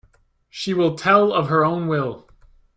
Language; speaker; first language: English; native; English